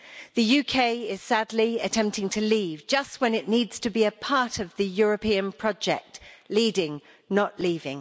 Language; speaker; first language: English; native; English